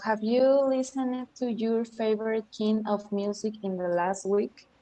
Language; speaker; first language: English; non-native, learner; Spanish